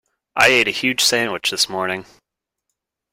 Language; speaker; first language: English; native; English